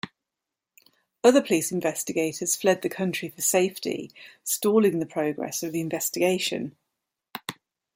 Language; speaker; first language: English; native; English